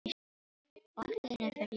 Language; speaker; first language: Icelandic; non-native, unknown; Filipino